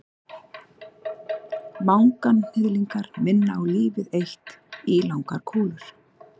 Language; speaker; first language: Icelandic; native; Icelandic